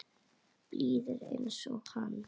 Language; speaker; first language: Icelandic; native; Icelandic